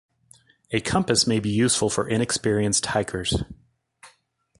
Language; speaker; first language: English; native; English